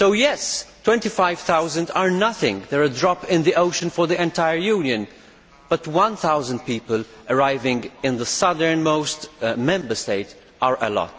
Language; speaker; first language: English; non-native, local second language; Maltese